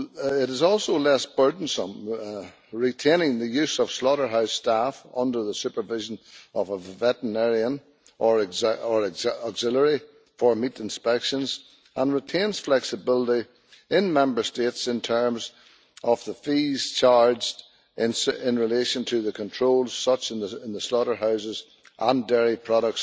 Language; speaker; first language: English; native; English